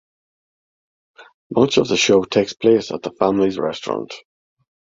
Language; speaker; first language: English; native; English